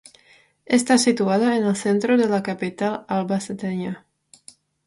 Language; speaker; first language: Spanish; non-native, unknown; Czech